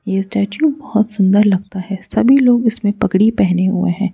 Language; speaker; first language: Hindi; native; Hindi